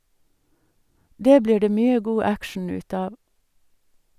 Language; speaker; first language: Norwegian; native; Norwegian